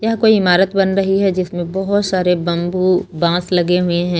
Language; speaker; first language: Hindi; native; Hindi